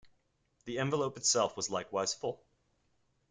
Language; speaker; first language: English; native; English